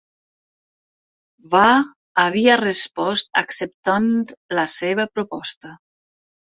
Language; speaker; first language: Catalan; non-native, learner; Spanish